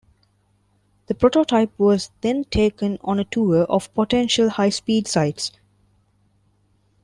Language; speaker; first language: English; non-native, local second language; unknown